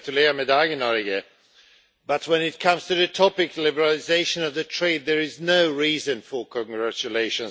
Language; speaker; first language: English; non-native, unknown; Swedish